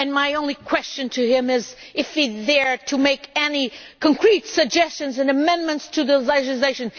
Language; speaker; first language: English; non-native, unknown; Portuguese